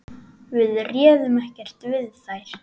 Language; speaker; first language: Icelandic; native; Icelandic